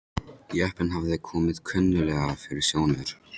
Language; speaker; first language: Icelandic; non-native, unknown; Polish